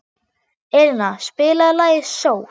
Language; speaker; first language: Icelandic; non-native, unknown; German